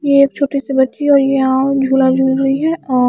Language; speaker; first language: Hindi; non-native, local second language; Punjabi